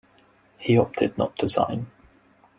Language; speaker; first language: English; native; English